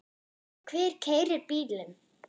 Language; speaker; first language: Icelandic; non-native, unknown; German